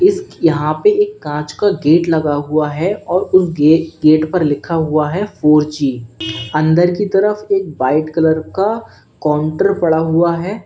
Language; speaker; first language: Hindi; native; Hindi